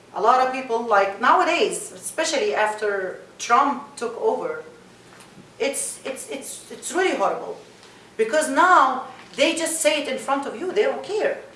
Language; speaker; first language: English; non-native, fluent; Arabic